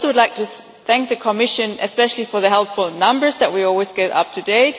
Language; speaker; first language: English; non-native, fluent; German